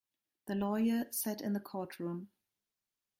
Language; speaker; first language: English; non-native, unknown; German